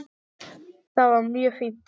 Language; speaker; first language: Icelandic; non-native, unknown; English